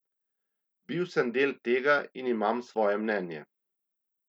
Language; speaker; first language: Slovenian; native; Slovenian